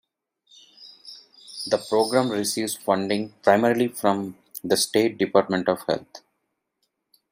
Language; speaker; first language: English; non-native, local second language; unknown